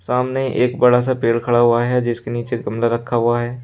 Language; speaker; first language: Hindi; native; Hindi